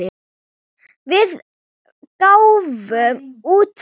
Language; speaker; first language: Icelandic; non-native, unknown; Thai